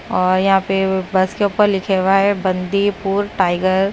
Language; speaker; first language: Hindi; non-native, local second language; Punjabi